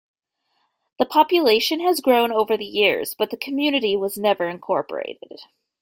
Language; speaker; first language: English; native; English